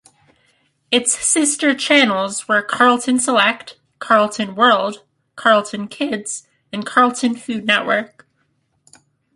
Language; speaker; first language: English; native; English